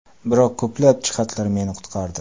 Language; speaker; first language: Uzbek; non-native, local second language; Kara-Kalpak